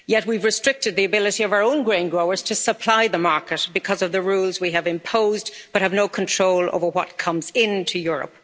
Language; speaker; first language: English; native; English